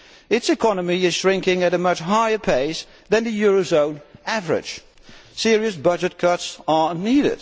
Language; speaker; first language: English; non-native, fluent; Dutch